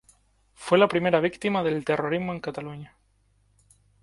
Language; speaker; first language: Spanish; native; Spanish